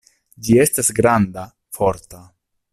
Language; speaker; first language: Esperanto; non-native, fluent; Italian